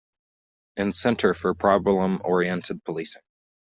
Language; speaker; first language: English; native; English